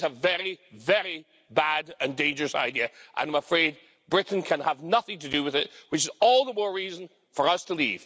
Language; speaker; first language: English; native; English